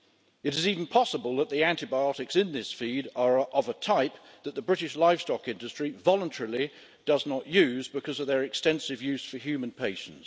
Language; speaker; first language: English; native; English